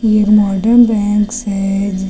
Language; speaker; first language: Hindi; native; Hindi